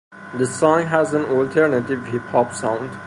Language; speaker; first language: English; non-native, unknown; Persian